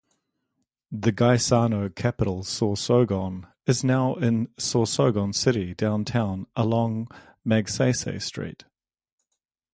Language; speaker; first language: English; native; English